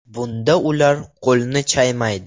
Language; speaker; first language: Uzbek; non-native, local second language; Russian